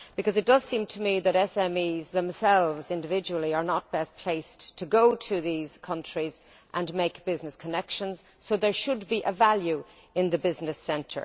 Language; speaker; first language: English; native; English